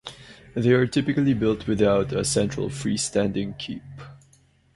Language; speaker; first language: English; non-native, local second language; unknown